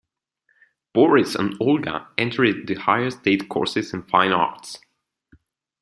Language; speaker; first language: English; non-native, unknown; Italian